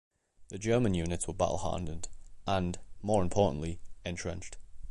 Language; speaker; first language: English; native; English